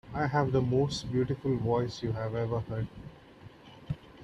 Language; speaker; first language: English; non-native, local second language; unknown